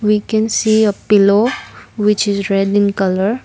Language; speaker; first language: English; non-native, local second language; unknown